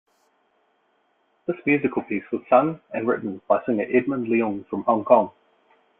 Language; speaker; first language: English; native; English